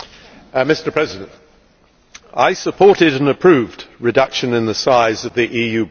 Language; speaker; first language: English; native; English